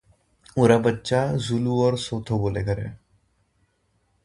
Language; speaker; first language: English; non-native, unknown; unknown